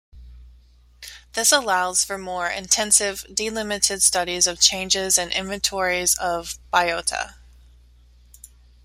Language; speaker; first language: English; native; English